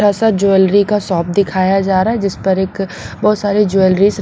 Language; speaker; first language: Hindi; non-native, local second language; Punjabi